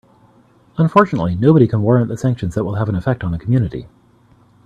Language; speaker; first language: English; native; English